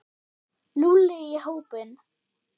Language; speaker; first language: Icelandic; non-native, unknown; German